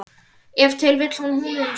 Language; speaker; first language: Icelandic; native; Icelandic